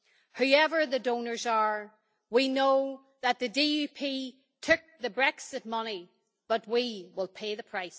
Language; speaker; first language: English; native; English